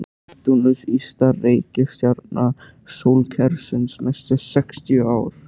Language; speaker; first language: Icelandic; native; Icelandic